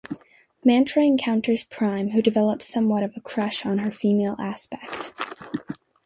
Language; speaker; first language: English; native; English